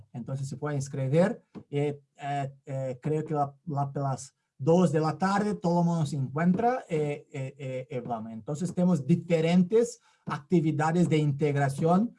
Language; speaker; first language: Spanish; non-native, related language; Portuguese